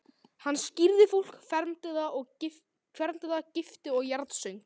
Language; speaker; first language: Icelandic; native; Icelandic